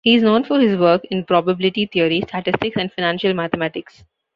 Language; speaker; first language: English; non-native, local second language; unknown